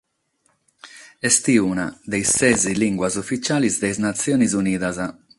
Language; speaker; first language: Sardinian; non-native, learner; Catalan